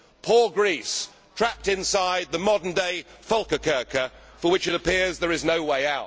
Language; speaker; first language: English; native; English